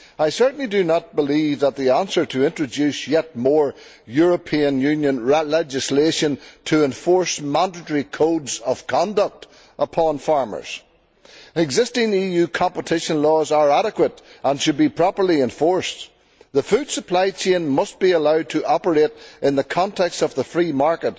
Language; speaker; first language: English; native; English